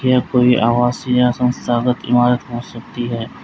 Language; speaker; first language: Hindi; native; Hindi